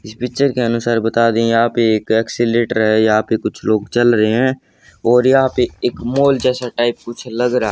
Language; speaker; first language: Hindi; native; Hindi